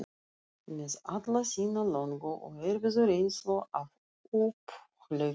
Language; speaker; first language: Icelandic; non-native, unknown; Russian